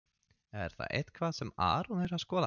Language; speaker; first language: Icelandic; non-native, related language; Swedish